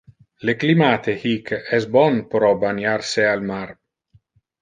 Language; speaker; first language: Interlingua; non-native, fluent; Italian